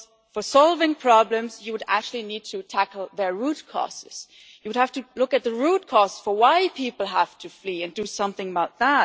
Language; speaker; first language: English; non-native, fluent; German